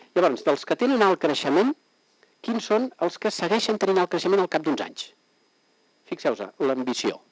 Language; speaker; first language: Catalan; native; Catalan